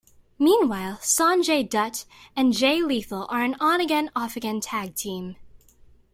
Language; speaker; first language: English; native; English